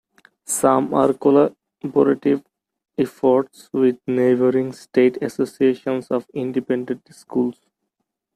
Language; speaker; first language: English; non-native, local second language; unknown